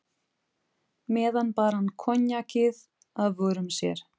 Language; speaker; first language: Icelandic; non-native, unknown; Portuguese